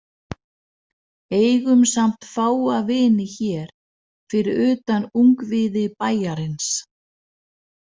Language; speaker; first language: Icelandic; non-native, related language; Danish